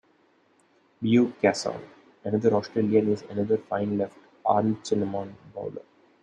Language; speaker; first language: English; non-native, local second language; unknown